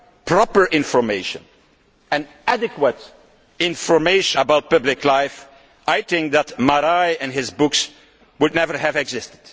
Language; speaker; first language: English; non-native, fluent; Dutch